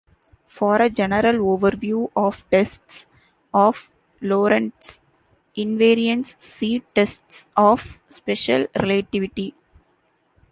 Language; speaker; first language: English; non-native, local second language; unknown